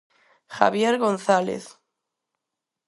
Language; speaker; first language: Galician; non-native, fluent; Spanish